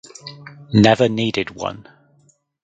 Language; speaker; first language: English; native; English